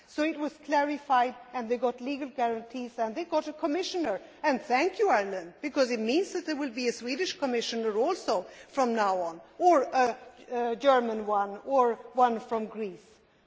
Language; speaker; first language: English; non-native, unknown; Swedish